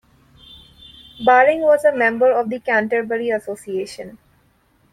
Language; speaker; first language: English; non-native, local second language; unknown